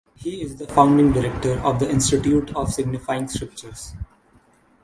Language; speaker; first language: English; non-native, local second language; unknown